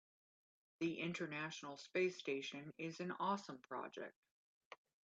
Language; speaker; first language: English; native; English